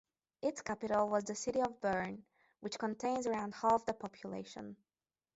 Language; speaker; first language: English; non-native, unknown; Hungarian